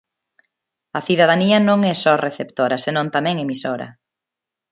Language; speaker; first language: Galician; non-native, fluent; Spanish